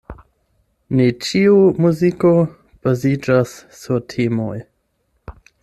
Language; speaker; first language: Esperanto; non-native, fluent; German